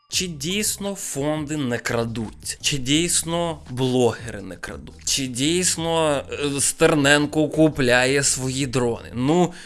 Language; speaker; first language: Ukrainian; native; Ukrainian